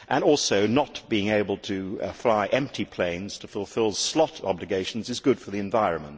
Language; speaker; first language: English; native; English